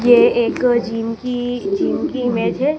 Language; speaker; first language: Hindi; native; Hindi